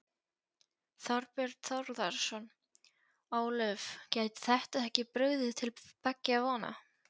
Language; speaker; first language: Icelandic; non-native, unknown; Polish